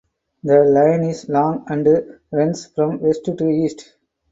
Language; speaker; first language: English; non-native, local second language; Tamil